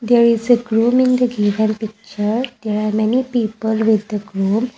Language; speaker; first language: English; non-native, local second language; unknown